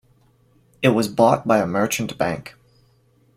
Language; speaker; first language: English; native; English